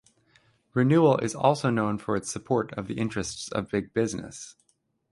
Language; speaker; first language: English; native; English